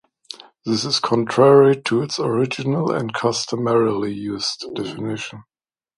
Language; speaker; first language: English; non-native, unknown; German